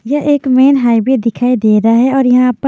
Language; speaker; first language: Hindi; non-native, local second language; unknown